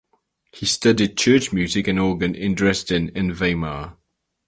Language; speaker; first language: English; native; English